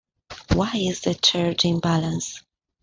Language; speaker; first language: English; non-native, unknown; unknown